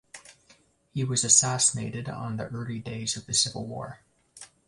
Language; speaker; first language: English; native; English